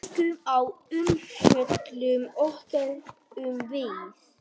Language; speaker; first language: Icelandic; native; Icelandic